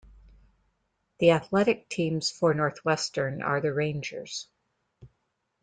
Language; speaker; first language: English; native; English